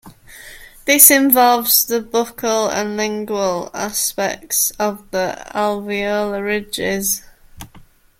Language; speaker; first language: English; native; English